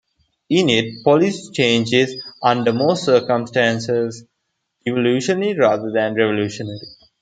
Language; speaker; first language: English; non-native, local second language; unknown